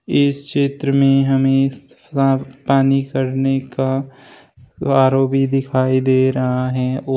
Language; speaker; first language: Hindi; native; Hindi